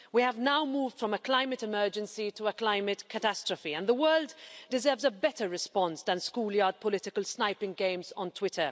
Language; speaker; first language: English; non-native, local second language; Maltese